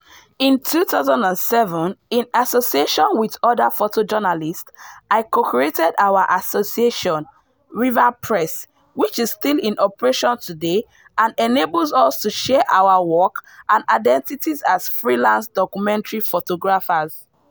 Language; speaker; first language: English; non-native, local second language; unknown